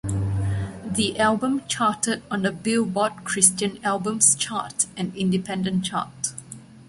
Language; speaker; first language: English; non-native, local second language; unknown